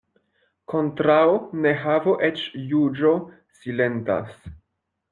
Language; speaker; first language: Esperanto; non-native, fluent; French